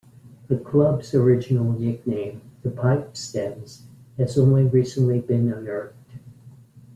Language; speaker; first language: English; native; English